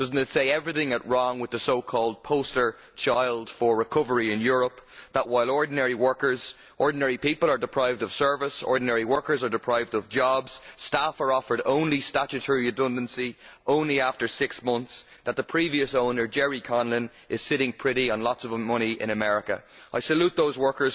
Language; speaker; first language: English; native; English